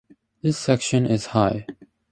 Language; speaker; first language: English; native; English